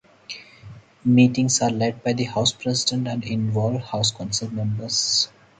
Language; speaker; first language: English; non-native, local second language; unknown